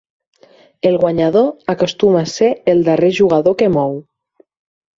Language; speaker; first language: Catalan; native; Catalan